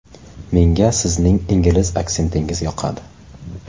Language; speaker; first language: Uzbek; native; Uzbek